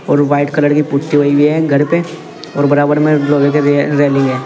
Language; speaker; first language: Hindi; native; Hindi